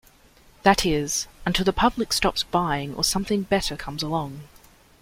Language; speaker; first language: English; native; English